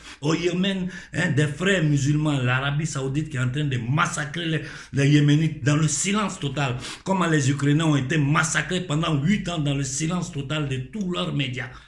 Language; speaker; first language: French; non-native, local second language; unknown